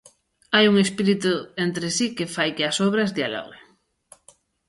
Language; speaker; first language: Galician; native; Galician